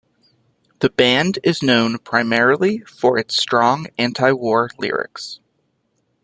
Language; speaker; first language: English; native; English